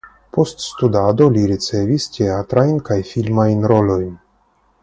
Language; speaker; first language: Esperanto; non-native, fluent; Russian